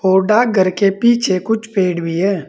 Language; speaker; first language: Hindi; native; Hindi